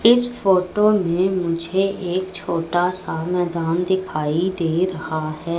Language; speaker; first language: Hindi; native; Hindi